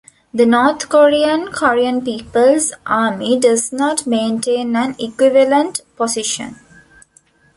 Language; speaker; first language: English; non-native, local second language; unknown